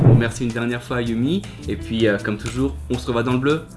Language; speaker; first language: French; native; French